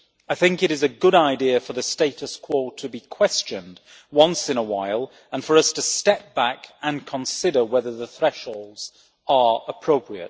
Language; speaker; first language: English; native; English